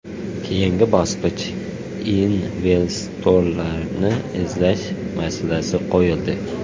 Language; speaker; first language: Uzbek; native; Uzbek